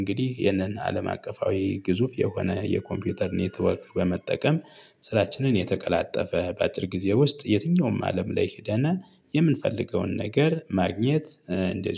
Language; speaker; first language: Amharic; native; Amharic